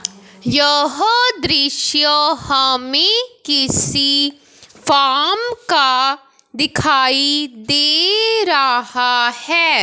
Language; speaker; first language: Hindi; non-native, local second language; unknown